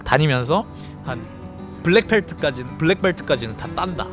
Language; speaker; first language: Korean; native; Korean